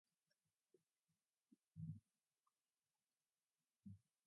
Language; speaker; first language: English; non-native, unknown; Mongolian